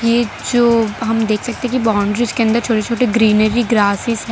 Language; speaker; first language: Hindi; non-native, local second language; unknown